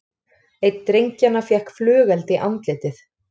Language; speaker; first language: Icelandic; native; Icelandic